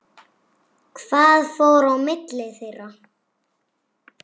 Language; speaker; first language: Icelandic; native; Icelandic